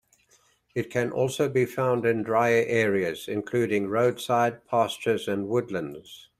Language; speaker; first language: English; native; English